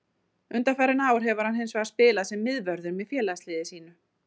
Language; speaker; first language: Icelandic; native; Icelandic